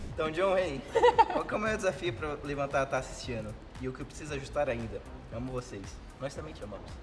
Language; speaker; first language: Portuguese; native; Portuguese